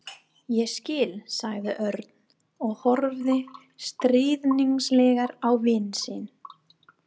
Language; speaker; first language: Icelandic; non-native, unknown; English